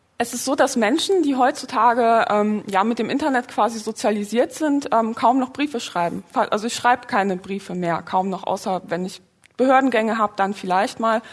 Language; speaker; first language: German; early bilingual, other home language; Polish